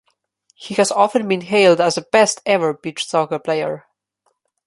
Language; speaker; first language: English; non-native, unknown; Slovenian